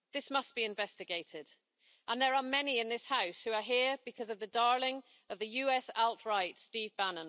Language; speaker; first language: English; native; English